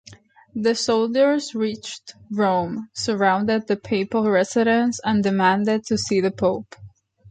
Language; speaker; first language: English; non-native, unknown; Spanish